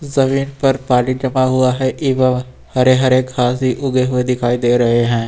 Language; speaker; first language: Hindi; native; Hindi